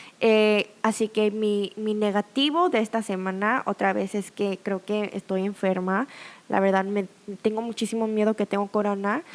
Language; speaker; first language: Spanish; early bilingual, other home language; Korean